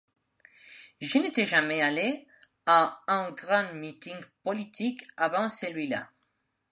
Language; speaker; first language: French; non-native, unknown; Spanish